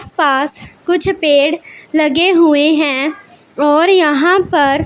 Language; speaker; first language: Hindi; non-native, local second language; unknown